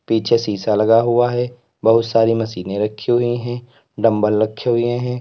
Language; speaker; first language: Hindi; native; Hindi